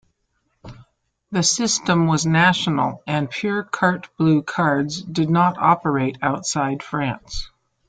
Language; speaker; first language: English; native; English